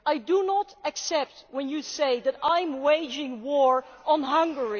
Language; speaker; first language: English; non-native, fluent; Dutch